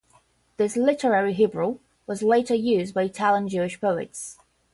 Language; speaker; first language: English; non-native, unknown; Portuguese